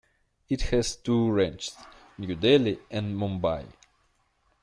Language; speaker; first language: English; non-native, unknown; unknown